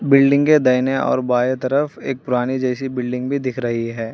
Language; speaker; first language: Hindi; non-native, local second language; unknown